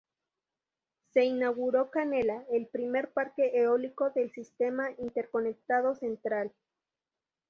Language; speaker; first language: Spanish; native; Spanish